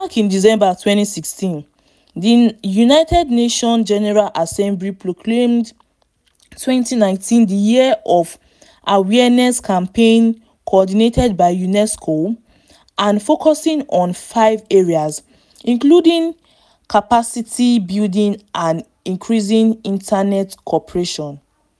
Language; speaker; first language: English; non-native, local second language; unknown